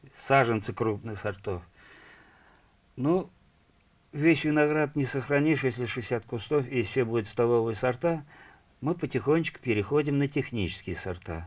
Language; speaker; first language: Russian; non-native, local second language; Tatar